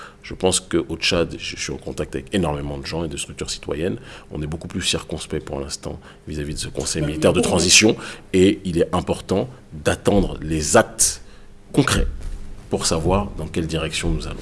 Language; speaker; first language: French; native; French